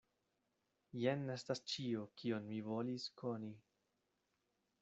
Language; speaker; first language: Esperanto; non-native, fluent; Spanish